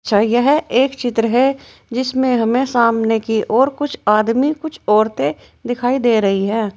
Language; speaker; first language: Hindi; native; Hindi